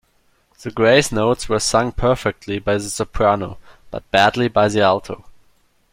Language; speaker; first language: English; non-native, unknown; German